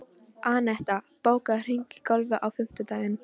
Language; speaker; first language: Icelandic; non-native, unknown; Polish